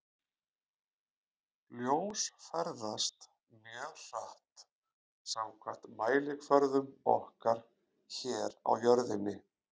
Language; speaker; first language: Icelandic; native; Icelandic